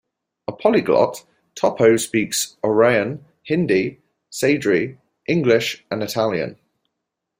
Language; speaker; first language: English; native; English